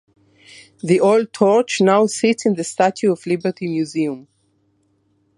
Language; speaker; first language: English; non-native, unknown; Spanish